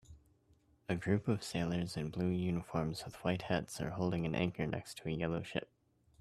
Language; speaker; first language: English; native; English